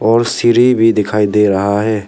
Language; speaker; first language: Hindi; non-native, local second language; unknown